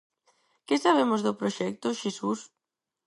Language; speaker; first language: Galician; non-native, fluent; Spanish